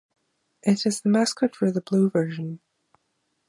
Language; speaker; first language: English; non-native, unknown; German